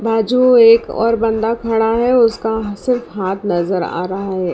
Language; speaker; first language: Hindi; non-native, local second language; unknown